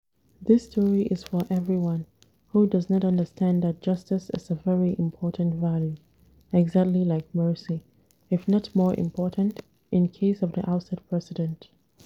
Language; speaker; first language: English; non-native, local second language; Hausa